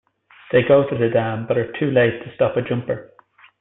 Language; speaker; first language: English; native; English